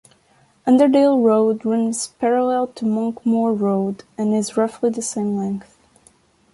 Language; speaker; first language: English; non-native, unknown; Portuguese